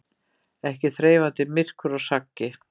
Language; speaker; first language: Icelandic; native; Icelandic